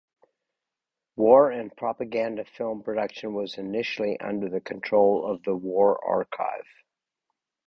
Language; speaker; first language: English; native; English